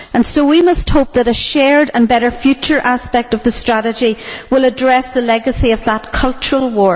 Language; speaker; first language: English; native; English